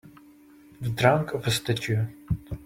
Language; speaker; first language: English; non-native, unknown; Czech